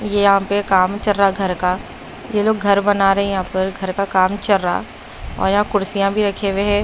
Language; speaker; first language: Hindi; non-native, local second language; Punjabi